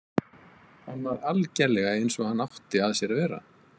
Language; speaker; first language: Icelandic; native; Icelandic